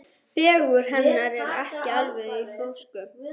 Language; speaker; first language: Icelandic; non-native, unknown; German